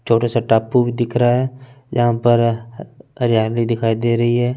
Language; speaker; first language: Hindi; non-native, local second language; Punjabi